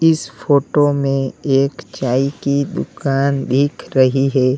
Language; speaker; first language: Hindi; native; Hindi